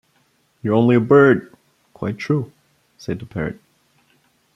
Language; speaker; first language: English; non-native, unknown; Bulgarian